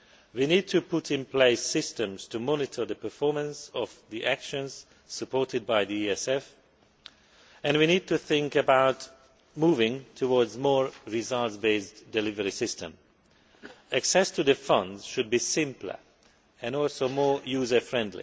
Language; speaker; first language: English; non-native, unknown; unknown